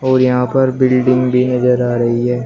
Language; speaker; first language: Hindi; native; Hindi